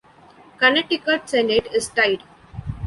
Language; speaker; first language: English; non-native, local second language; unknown